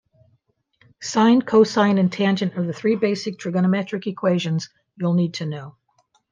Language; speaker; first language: English; native; English